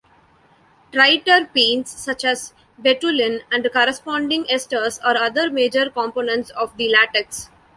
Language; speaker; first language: English; non-native, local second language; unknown